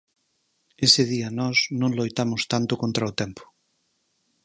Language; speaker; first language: Galician; native; Galician